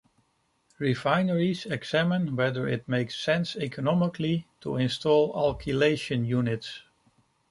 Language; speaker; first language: English; non-native, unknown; Dutch